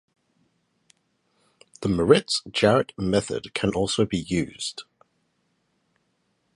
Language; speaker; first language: English; native; English